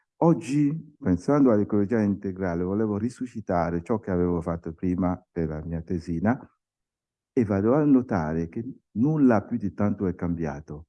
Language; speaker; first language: Italian; non-native, fluent; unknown